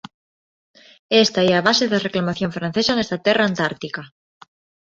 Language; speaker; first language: Galician; non-native, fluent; Spanish